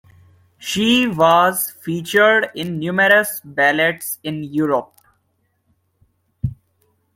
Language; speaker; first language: English; non-native, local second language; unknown